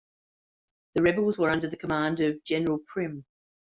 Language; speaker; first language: English; native; English